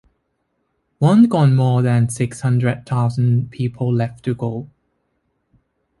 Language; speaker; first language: English; non-native, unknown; Thai